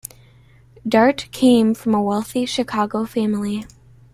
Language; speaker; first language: English; native; English